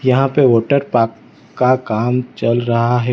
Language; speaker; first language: Hindi; non-native, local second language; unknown